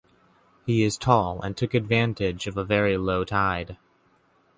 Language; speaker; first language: English; native; English